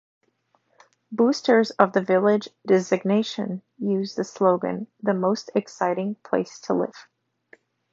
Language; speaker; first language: English; native; English